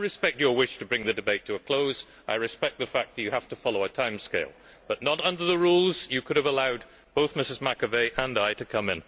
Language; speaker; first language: English; native; English